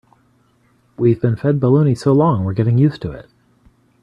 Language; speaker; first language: English; native; English